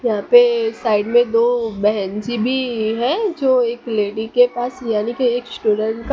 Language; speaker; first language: Hindi; non-native, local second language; Gujarati